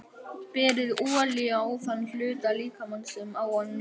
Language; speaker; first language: Icelandic; native; Icelandic